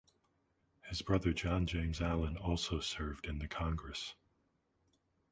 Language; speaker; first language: English; native; English